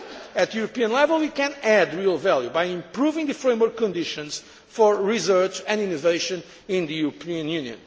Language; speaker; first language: English; non-native, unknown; Portuguese